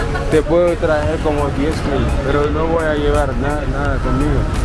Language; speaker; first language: Spanish; non-native, learner; English